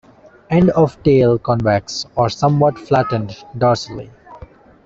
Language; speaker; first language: English; non-native, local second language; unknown